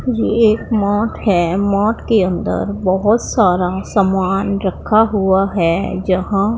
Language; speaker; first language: Hindi; non-native, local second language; Punjabi